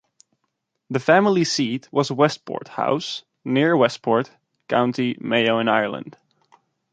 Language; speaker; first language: English; native; English